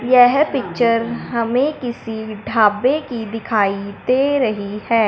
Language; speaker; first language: Hindi; non-native, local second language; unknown